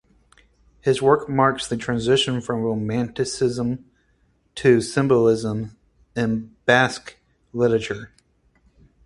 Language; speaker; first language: English; native; English